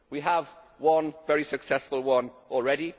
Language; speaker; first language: English; native; English